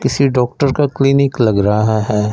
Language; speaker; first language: Hindi; non-native, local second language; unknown